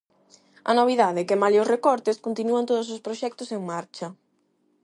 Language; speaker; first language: Galician; non-native, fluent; Spanish